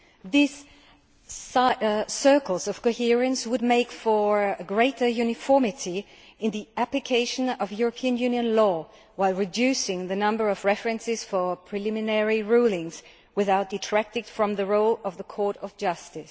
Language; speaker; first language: English; non-native, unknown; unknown